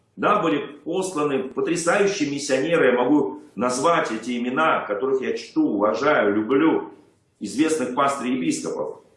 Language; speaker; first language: Russian; native; Russian